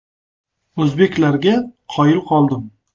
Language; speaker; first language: Uzbek; native; Uzbek